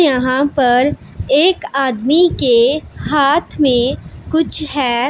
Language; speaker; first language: Hindi; non-native, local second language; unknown